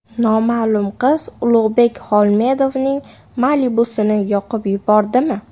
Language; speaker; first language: Uzbek; native; Uzbek